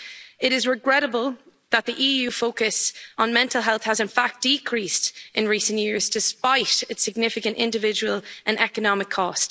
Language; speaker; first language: English; native; English